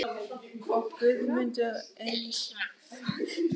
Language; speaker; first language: Icelandic; non-native, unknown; German